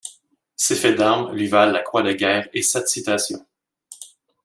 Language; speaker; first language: French; native; French